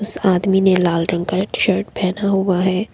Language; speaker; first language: Hindi; non-native, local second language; Assamese